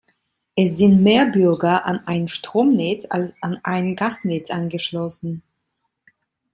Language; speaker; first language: German; non-native, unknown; Italian